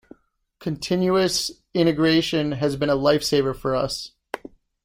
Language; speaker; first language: English; native; English